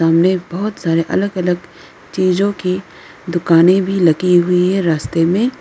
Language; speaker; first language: Hindi; non-native, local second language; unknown